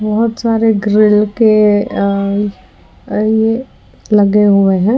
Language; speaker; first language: Hindi; non-native, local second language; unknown